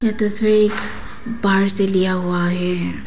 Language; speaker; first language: Hindi; non-native, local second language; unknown